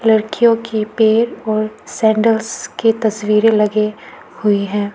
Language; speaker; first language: Hindi; early bilingual, other home language; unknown